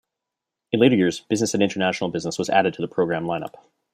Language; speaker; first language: English; native; English